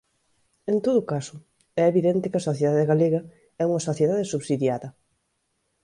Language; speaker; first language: Galician; native; Galician